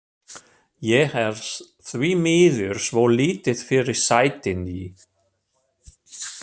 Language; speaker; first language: Icelandic; non-native, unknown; German